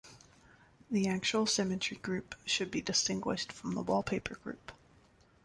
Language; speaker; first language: English; native; English